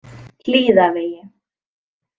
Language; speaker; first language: Icelandic; native; Icelandic